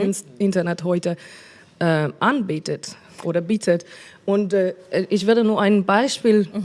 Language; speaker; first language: German; non-native, learner; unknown